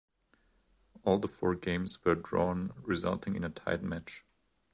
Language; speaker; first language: English; non-native, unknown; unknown